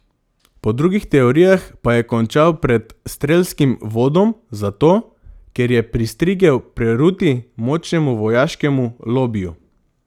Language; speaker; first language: Slovenian; non-native, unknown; Macedonian